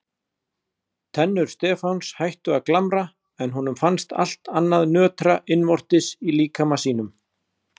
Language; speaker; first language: Icelandic; native; Icelandic